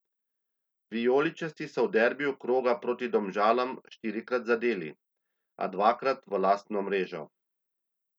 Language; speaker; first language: Slovenian; native; Slovenian